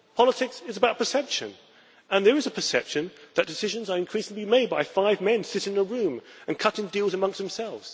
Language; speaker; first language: English; native; English